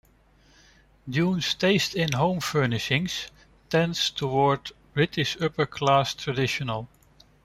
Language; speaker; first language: English; non-native, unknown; Dutch